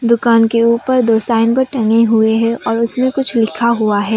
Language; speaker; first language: Hindi; non-native, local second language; Assamese